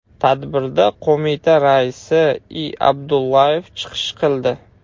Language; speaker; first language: Uzbek; non-native, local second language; Russian